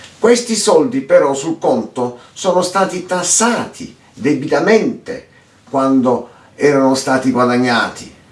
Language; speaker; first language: Italian; early bilingual, heritage; Italian